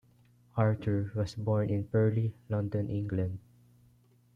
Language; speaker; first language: English; non-native, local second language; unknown